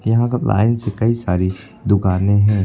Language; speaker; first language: Hindi; native; Hindi